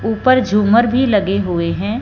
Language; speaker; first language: Hindi; non-native, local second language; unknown